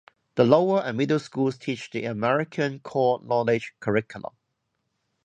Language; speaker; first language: English; non-native, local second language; Cantonese